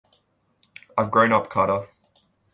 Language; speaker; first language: English; native; English